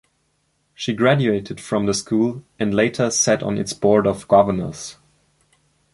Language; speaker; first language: English; non-native, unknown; German